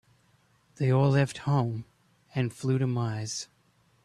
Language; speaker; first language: English; native; English